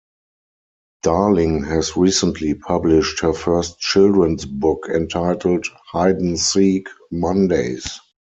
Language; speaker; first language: English; non-native, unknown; German